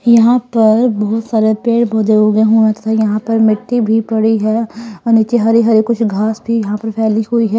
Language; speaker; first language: Hindi; native; Hindi